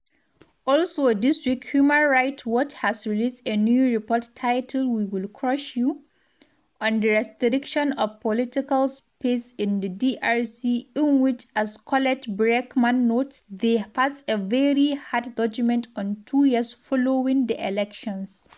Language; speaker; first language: English; non-native, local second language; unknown